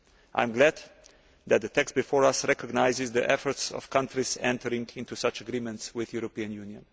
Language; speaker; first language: English; non-native, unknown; Slovenian